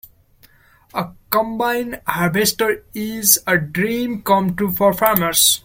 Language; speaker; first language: English; non-native, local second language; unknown